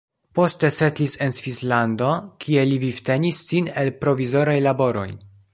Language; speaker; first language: Esperanto; non-native, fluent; Polish